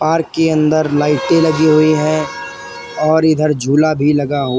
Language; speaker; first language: Hindi; native; Hindi